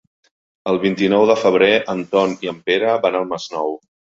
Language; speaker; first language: Catalan; native; Catalan